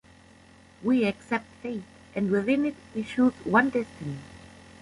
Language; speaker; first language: English; non-native, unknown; German